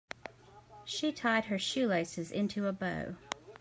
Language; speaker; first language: English; native; English